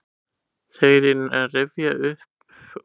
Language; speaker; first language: Icelandic; native; Icelandic